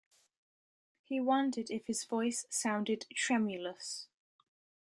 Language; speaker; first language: English; native; English